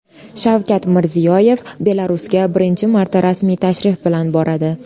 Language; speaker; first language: Uzbek; native; Uzbek